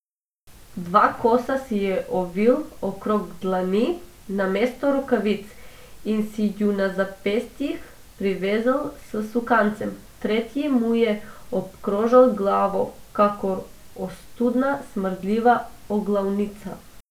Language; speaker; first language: Slovenian; non-native, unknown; Macedonian